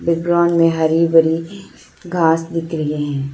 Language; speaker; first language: Hindi; non-native, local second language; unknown